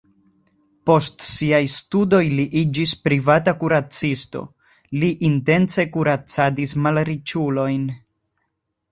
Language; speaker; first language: Esperanto; non-native, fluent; Spanish